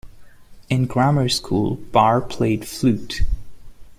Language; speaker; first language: English; non-native, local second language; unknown